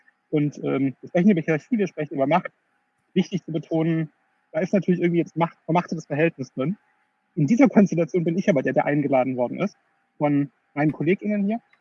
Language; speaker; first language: German; native; German